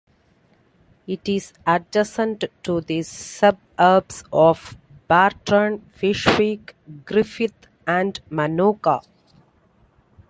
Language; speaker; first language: English; non-native, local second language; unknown